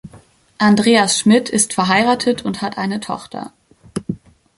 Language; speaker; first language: German; native; German